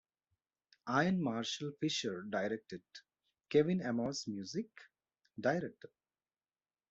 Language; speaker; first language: English; non-native, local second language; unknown